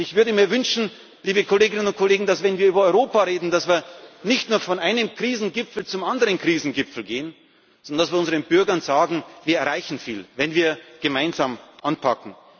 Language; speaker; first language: German; native; German